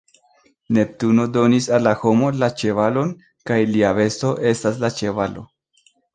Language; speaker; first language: Esperanto; non-native, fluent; Spanish